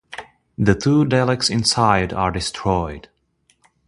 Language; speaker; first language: English; non-native, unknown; Czech